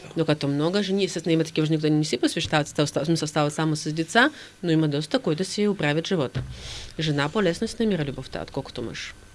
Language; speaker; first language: Bulgarian; non-native, fluent; Russian